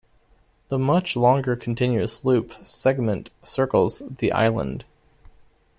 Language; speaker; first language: English; native; English